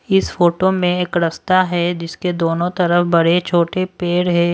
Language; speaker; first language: Hindi; non-native, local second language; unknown